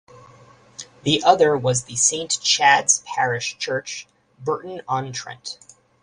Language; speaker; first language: English; native; English